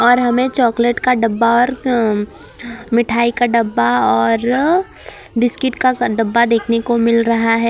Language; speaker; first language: Hindi; non-native, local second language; Gujarati